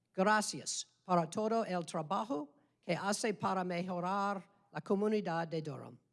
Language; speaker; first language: Spanish; non-native, fluent; English